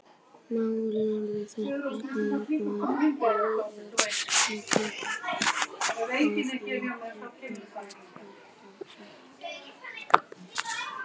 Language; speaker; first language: Icelandic; native; Icelandic